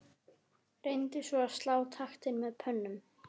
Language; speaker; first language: Icelandic; native; Icelandic